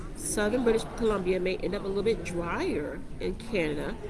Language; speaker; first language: English; native; English